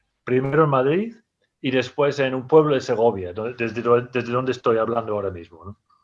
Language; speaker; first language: Spanish; non-native, fluent; English